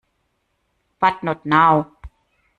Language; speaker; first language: English; non-native, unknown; German